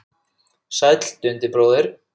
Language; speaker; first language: Icelandic; native; Icelandic